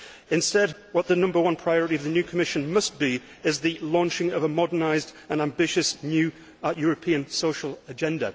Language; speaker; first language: English; native; English